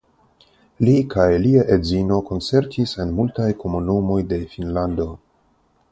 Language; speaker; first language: Esperanto; non-native, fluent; Russian